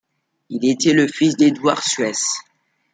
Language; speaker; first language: French; native; French